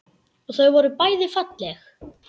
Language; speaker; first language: Icelandic; native; Icelandic